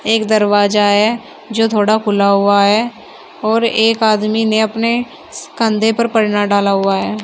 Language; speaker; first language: Hindi; native; Hindi